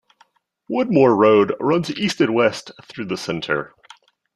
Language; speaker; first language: English; native; English